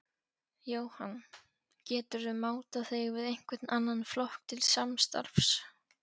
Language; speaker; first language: Icelandic; non-native, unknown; Polish